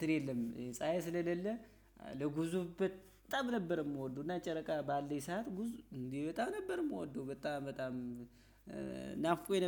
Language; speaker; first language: Amharic; native; Amharic